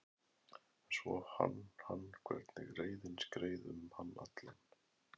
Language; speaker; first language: Icelandic; native; Icelandic